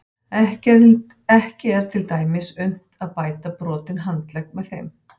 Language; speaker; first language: Icelandic; native; Icelandic